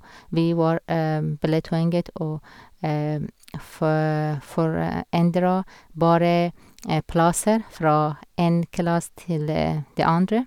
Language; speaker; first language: Norwegian; non-native, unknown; Persian